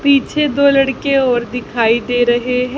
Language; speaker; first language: Hindi; native; Hindi